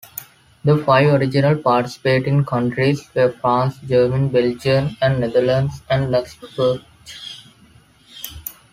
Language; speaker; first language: English; non-native, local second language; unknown